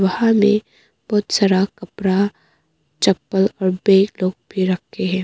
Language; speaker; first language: Hindi; early bilingual, other home language; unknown